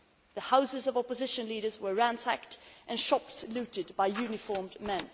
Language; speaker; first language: English; non-native, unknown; Swedish